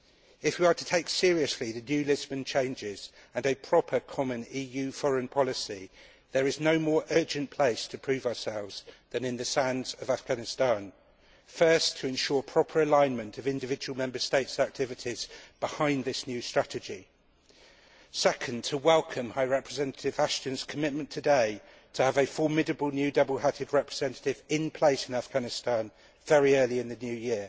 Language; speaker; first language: English; native; English